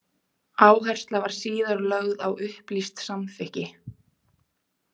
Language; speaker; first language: Icelandic; native; Icelandic